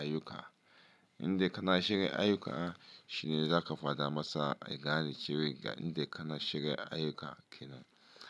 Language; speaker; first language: Hausa; non-native, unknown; Yoruba